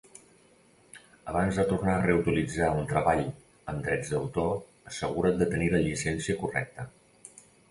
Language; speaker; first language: Catalan; native; Catalan